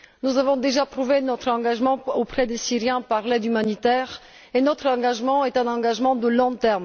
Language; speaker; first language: French; non-native, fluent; Bulgarian